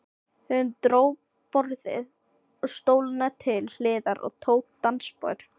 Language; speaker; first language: Icelandic; non-native, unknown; Filipino